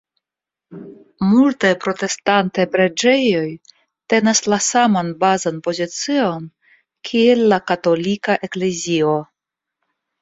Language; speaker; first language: Esperanto; non-native, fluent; Russian